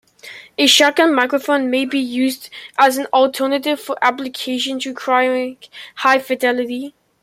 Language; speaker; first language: English; native; English